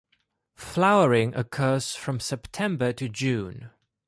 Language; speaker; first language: English; non-native, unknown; Greek